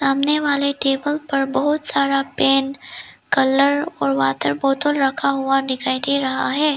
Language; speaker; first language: Hindi; early bilingual, other home language; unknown